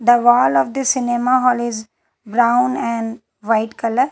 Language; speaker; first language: English; non-native, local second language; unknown